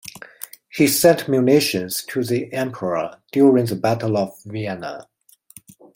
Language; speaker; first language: English; non-native, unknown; Chinese